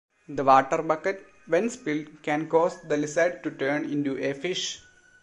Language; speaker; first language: English; non-native, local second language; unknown